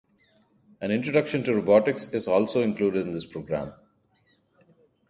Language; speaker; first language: English; non-native, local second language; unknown